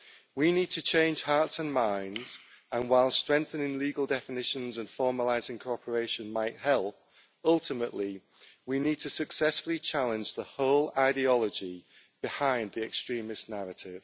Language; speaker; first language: English; native; English